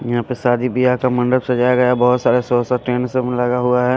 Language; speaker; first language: Hindi; non-native, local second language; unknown